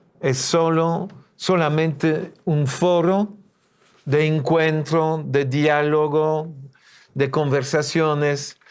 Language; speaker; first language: Spanish; non-native, fluent; French